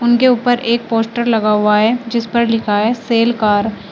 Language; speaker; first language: Hindi; native; Hindi